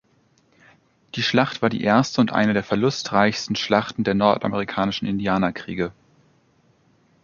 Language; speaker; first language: German; native; German